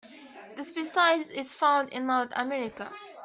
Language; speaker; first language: English; native; English